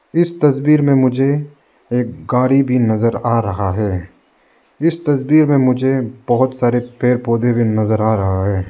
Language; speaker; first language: Hindi; non-native, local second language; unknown